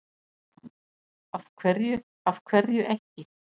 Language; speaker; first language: Icelandic; non-native, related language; Danish